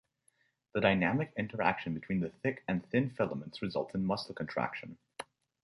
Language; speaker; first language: English; native; English